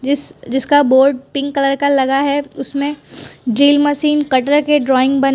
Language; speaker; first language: Hindi; non-native, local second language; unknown